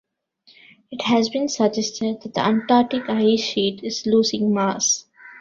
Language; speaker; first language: English; non-native, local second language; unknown